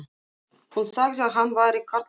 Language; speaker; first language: Icelandic; non-native, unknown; Russian